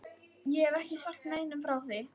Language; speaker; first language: Icelandic; native; Icelandic